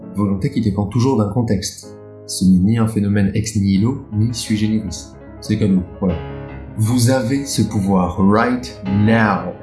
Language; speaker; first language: French; native; French